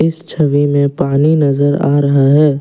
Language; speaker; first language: Hindi; non-native, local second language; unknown